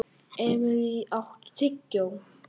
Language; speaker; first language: Icelandic; non-native, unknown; Vietnamese